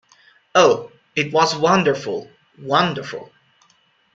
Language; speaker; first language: English; non-native, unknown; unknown